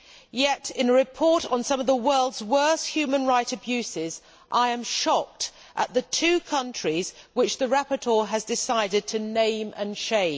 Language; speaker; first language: English; native; English